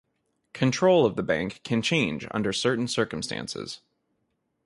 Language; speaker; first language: English; native; English